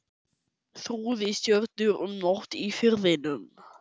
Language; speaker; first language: Icelandic; non-native, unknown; German